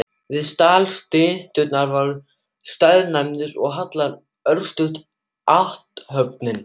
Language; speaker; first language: Icelandic; non-native, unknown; German